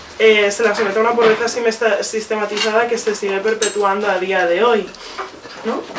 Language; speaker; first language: Spanish; early bilingual, other home language; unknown